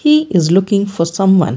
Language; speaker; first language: English; non-native, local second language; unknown